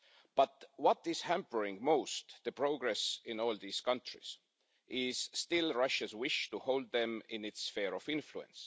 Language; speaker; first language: English; non-native, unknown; Estonian